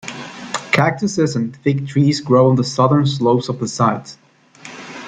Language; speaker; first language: English; native; English